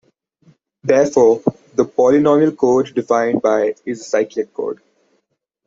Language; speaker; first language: English; non-native, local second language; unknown